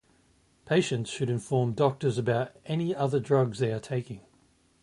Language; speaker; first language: English; native; English